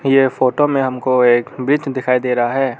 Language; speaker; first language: Hindi; non-native, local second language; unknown